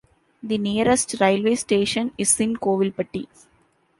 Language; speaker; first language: English; non-native, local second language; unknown